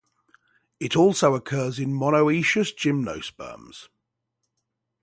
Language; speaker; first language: English; native; English